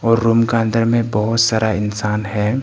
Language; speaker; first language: Hindi; non-native, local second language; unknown